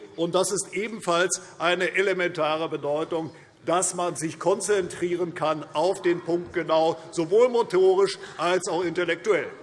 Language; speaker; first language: German; native; German